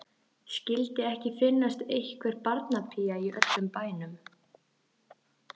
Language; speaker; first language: Icelandic; native; Icelandic